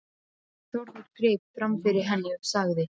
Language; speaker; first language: Icelandic; non-native, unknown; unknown